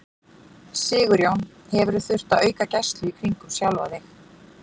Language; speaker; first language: Icelandic; native; Icelandic